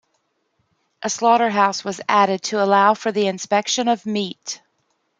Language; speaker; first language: English; native; English